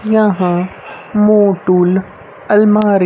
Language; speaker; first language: Hindi; native; Hindi